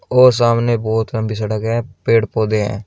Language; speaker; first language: Hindi; native; Hindi